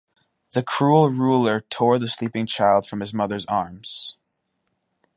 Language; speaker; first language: English; native; English